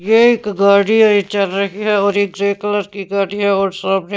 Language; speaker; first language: Hindi; non-native, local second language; Punjabi